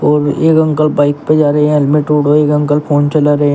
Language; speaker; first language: Hindi; native; Hindi